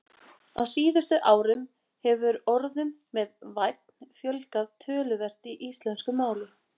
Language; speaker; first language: Icelandic; native; Icelandic